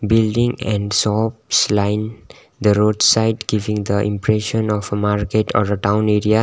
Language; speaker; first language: English; non-native, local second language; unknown